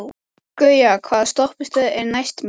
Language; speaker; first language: Icelandic; native; Icelandic